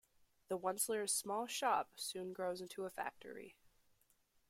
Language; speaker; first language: English; native; English